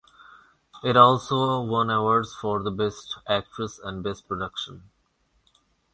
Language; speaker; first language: English; non-native, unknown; Bangla